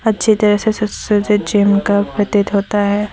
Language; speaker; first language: Hindi; non-native, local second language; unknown